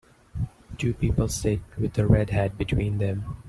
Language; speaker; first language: English; non-native, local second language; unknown